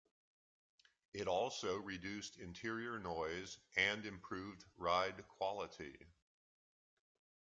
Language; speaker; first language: English; native; English